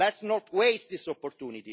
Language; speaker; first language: English; non-native, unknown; Italian